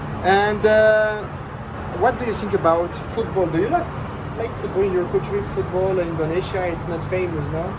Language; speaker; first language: English; non-native, learner; Spanish